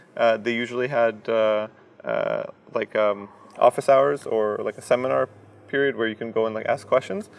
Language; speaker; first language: English; early bilingual, other home language; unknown